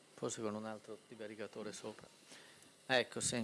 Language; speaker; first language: Italian; native; Italian